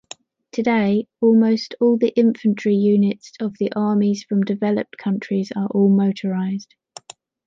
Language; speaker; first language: English; native; English